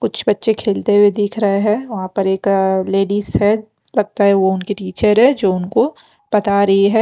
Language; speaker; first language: Hindi; non-native, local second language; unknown